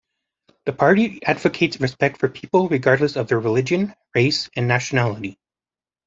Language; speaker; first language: English; native; English